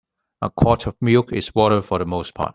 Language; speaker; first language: English; non-native, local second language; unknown